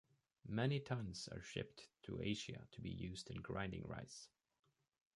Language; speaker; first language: English; native; English